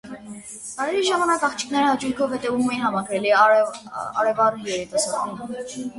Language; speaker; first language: Armenian; native; Armenian